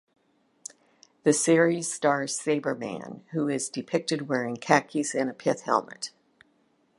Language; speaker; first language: English; native; English